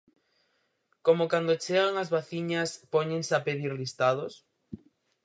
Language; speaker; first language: Galician; native; Galician